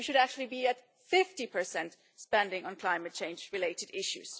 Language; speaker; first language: English; non-native, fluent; German